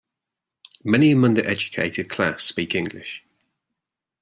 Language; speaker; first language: English; native; English